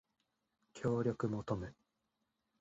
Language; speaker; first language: Japanese; native; Japanese